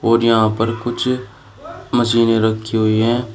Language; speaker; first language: Hindi; native; Hindi